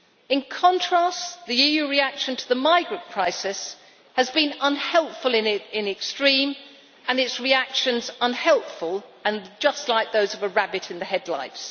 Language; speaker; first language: English; native; English